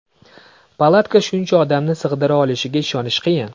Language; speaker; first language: Uzbek; native; Uzbek